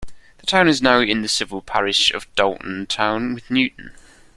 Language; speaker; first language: English; non-native, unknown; German